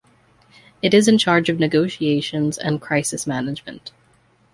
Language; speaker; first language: English; native; English